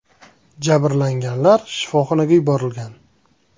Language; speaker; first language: Uzbek; native; Uzbek